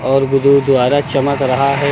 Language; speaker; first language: Hindi; native; Hindi